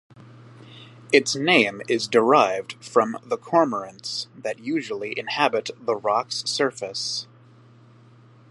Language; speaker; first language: English; native; English